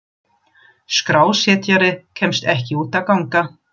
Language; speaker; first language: Icelandic; non-native, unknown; German